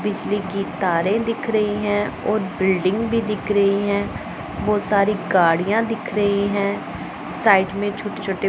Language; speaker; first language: Hindi; non-native, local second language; Punjabi